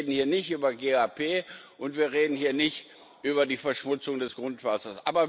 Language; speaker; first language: German; non-native, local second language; Luxembourgish